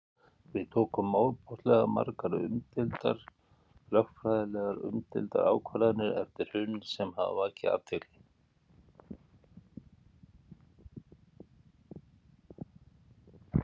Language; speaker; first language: Icelandic; native; Icelandic